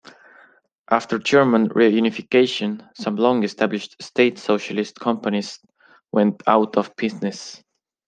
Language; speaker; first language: English; non-native, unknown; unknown